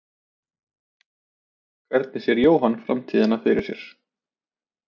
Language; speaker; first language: Icelandic; native; Icelandic